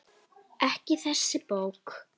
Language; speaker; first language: Icelandic; native; Icelandic